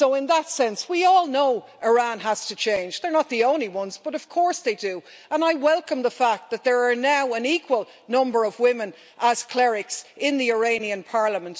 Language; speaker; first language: English; native; English